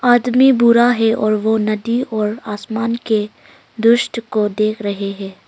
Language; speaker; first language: Hindi; early bilingual, other home language; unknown